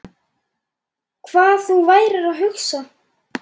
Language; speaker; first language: Icelandic; native; Icelandic